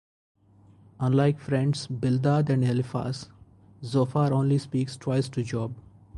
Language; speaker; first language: English; non-native, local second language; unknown